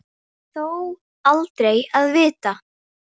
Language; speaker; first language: Icelandic; native; Icelandic